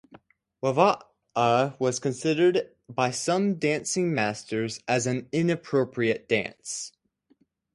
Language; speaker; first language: English; native; English